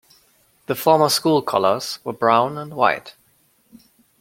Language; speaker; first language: English; non-native, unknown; German